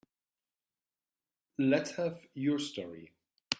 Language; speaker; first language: English; native; English